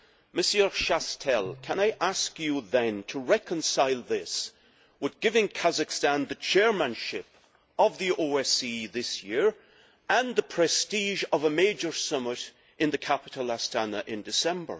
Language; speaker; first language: English; native; English